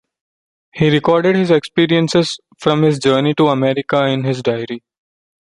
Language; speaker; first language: English; non-native, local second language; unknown